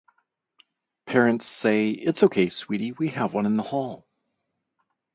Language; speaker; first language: English; native; English